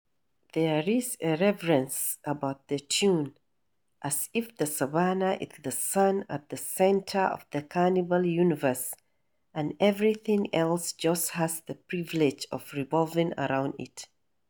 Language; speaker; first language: English; non-native, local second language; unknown